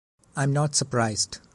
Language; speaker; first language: English; non-native, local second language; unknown